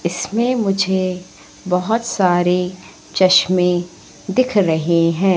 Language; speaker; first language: Hindi; native; Hindi